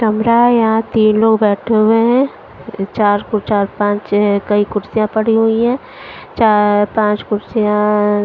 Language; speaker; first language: Hindi; non-native, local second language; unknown